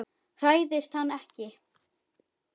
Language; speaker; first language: Icelandic; native; Icelandic